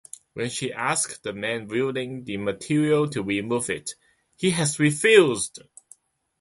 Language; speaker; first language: English; non-native, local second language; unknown